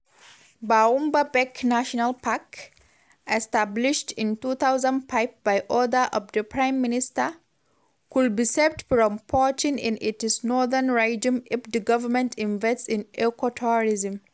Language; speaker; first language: English; non-native, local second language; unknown